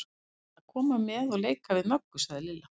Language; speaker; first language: Icelandic; native; Icelandic